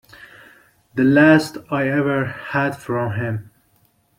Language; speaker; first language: English; non-native, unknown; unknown